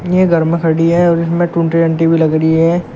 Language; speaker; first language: Hindi; native; Hindi